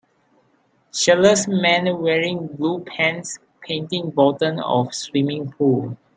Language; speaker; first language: English; non-native, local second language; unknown